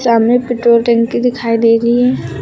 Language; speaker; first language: Hindi; native; Hindi